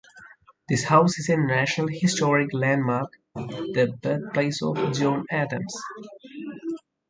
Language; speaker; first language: English; non-native, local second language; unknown